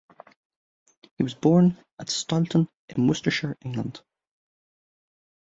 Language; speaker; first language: English; native; English